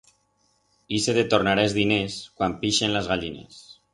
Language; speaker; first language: Aragonese; non-native, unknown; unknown